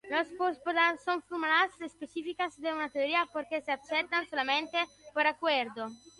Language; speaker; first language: Spanish; non-native, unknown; Italian